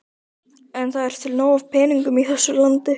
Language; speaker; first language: Icelandic; native; Icelandic